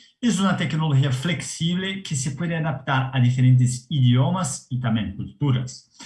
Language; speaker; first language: Spanish; non-native, related language; Portuguese